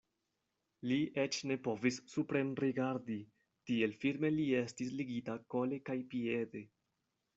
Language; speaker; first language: Esperanto; non-native, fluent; Spanish